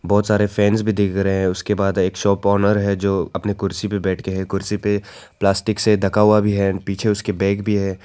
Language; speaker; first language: Hindi; non-native, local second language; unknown